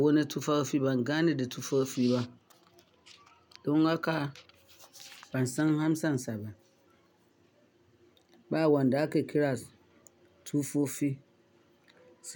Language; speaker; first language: Hausa; non-native, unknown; Yoruba